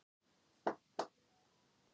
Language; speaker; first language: Icelandic; non-native, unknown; Thai